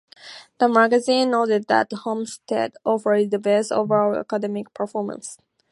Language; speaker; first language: English; native; English